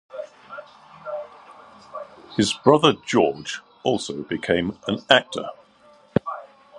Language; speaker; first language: English; native; English